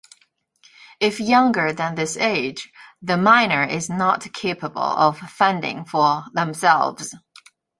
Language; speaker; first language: English; non-native, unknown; Chinese